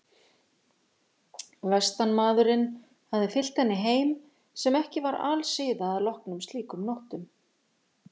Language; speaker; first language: Icelandic; native; Icelandic